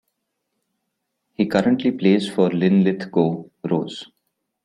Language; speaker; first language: English; non-native, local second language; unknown